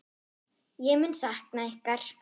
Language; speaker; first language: Icelandic; non-native, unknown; German